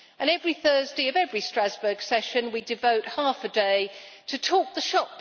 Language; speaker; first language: English; native; English